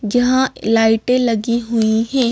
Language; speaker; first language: Hindi; native; Hindi